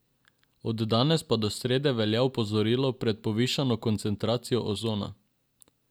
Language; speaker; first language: Slovenian; non-native, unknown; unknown